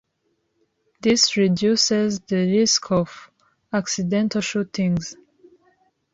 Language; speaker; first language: English; non-native, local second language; Kinyarwanda